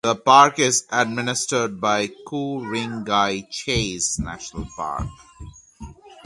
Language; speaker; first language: English; non-native, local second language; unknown